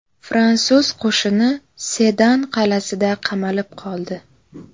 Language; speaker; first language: Uzbek; native; Uzbek